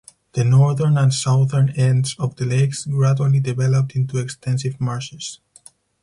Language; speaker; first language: English; non-native, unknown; Spanish